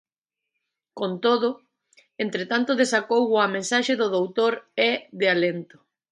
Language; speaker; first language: Galician; native; Galician